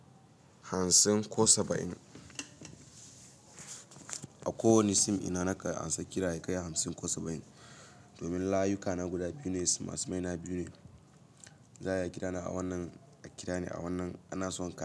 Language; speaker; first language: Hausa; native; Hausa